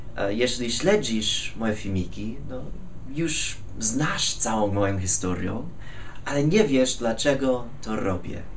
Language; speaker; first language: Polish; non-native, fluent; English